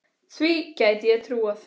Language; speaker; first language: Icelandic; native; Icelandic